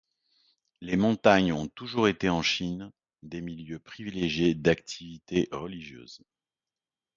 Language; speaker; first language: French; native; French